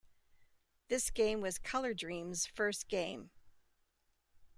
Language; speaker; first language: English; native; English